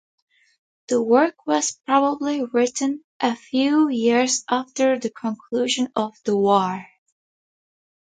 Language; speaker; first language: English; native; English